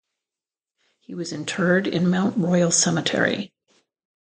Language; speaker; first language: English; native; English